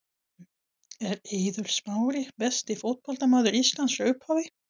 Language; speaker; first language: Icelandic; non-native, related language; Swedish